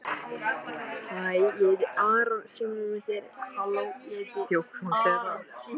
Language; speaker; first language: Icelandic; non-native, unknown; Vietnamese